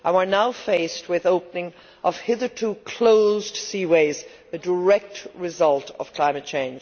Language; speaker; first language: English; native; English